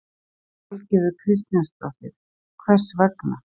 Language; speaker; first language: Icelandic; native; Icelandic